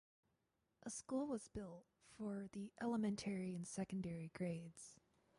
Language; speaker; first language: English; native; English